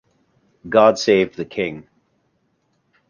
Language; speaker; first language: English; native; English